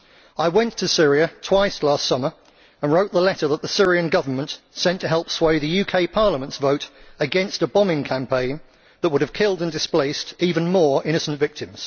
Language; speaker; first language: English; native; English